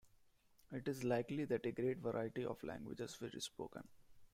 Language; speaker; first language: English; non-native, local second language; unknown